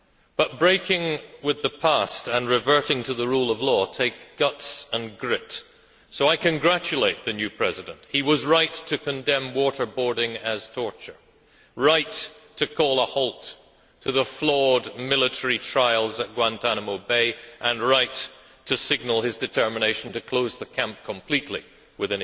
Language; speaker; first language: English; native; English